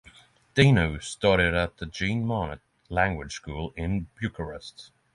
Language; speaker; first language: English; non-native, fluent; Norwegian